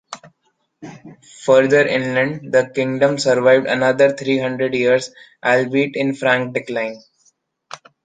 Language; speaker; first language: English; non-native, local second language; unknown